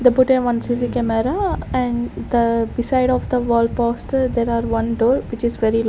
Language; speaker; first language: English; non-native, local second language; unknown